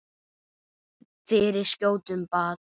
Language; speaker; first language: Icelandic; native; Icelandic